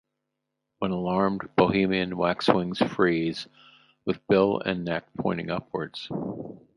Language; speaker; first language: English; native; English